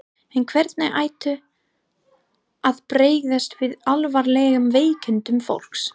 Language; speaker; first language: Icelandic; non-native, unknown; English